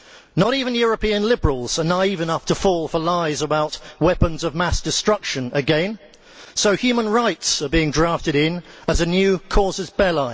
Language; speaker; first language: English; native; English